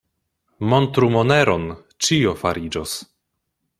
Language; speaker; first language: Esperanto; non-native, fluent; Polish